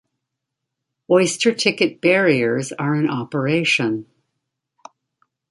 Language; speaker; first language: English; native; English